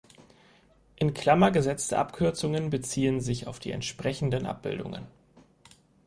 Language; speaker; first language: German; native; German